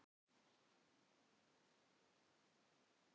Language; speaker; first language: Icelandic; non-native, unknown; Filipino